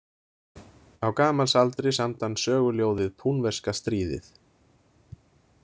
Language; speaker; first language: Icelandic; native; Icelandic